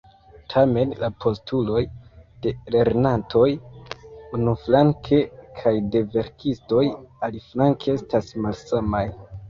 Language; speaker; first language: Esperanto; non-native, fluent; Kinyarwanda